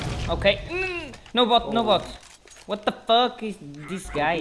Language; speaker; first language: English; non-native, learner; Portuguese